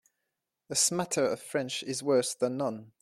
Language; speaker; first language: English; non-native, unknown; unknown